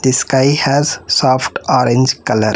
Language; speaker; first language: English; non-native, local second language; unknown